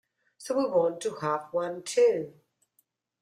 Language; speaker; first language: English; non-native, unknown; Spanish